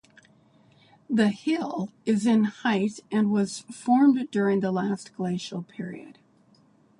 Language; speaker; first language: English; native; English